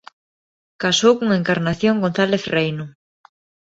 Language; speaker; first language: Galician; non-native, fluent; Spanish